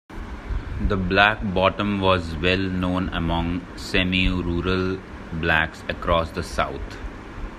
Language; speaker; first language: English; non-native, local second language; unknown